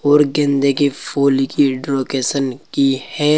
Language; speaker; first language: Hindi; native; Hindi